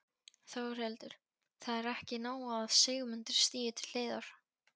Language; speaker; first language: Icelandic; non-native, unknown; Polish